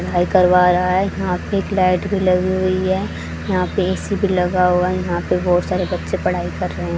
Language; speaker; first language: Hindi; native; Hindi